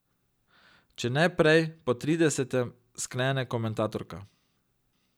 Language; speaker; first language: Slovenian; native; Slovenian